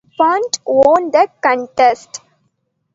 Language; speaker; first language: English; non-native, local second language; Tamil